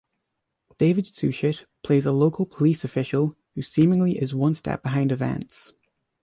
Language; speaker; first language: English; native; English